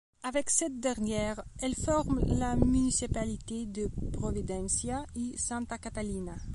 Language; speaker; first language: French; non-native, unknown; Belarusian